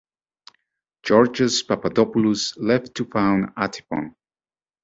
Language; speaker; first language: English; native; English